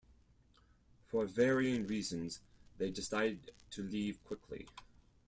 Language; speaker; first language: English; non-native, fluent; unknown